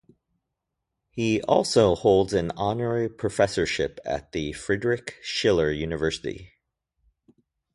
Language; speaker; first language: English; native; English